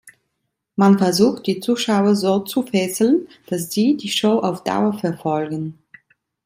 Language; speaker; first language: German; non-native, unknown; Italian